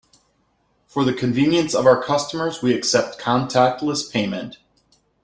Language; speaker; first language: English; native; English